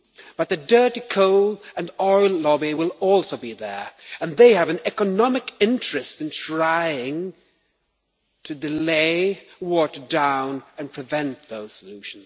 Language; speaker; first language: English; non-native, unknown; Swedish